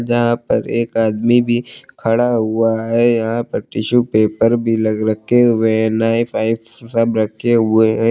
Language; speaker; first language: Hindi; native; Hindi